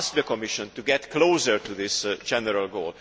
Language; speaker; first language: English; non-native, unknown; Hungarian